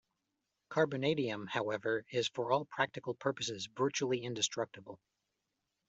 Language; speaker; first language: English; native; English